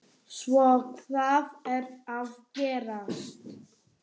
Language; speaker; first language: Icelandic; non-native, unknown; Polish